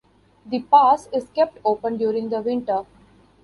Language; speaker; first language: English; non-native, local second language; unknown